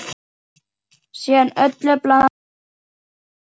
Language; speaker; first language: Icelandic; native; Icelandic